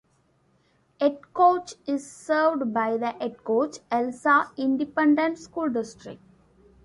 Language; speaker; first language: English; non-native, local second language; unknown